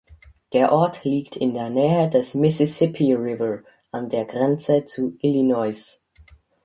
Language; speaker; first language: German; native; German